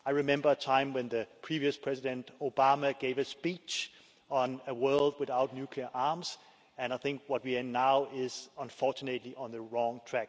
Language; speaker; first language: English; non-native, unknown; Danish